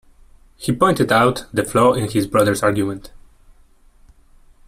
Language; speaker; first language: English; non-native, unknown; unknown